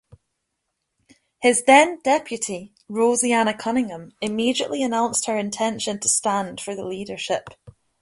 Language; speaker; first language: English; native; English